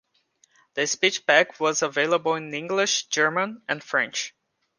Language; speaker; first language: English; non-native, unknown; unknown